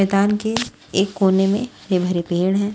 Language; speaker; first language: Hindi; native; Hindi